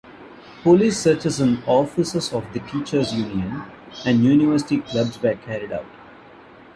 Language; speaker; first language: English; non-native, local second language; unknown